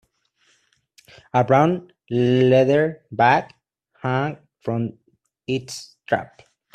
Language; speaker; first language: English; native; English